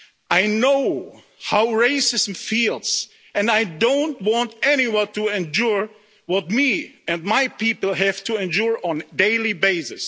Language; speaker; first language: English; non-native, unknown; German